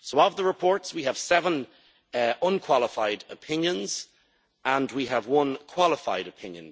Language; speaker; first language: English; native; English